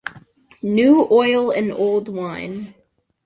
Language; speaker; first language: English; native; English